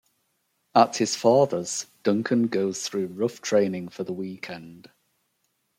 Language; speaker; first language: English; native; English